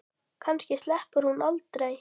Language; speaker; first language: Icelandic; native; Icelandic